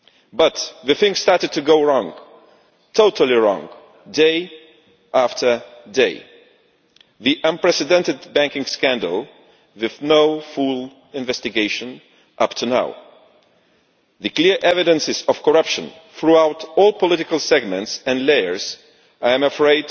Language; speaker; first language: English; non-native, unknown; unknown